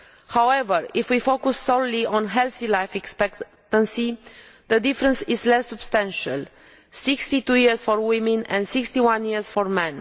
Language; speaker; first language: English; non-native, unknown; Romanian